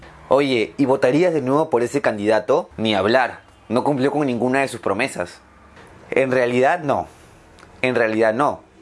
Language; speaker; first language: Spanish; native; Spanish